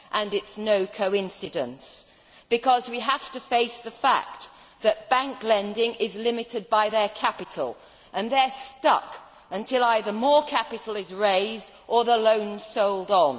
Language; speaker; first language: English; native; English